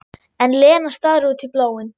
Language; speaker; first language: Icelandic; non-native, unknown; German